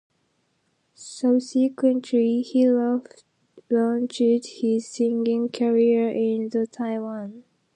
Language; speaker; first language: English; non-native, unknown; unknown